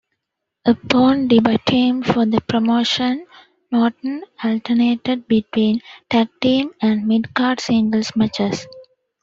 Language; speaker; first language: English; non-native, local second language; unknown